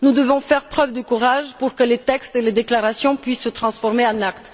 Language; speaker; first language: French; non-native, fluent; Bulgarian